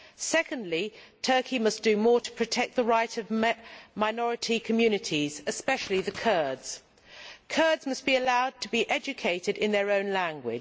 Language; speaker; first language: English; native; English